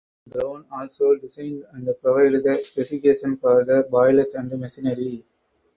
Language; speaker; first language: English; non-native, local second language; Tamil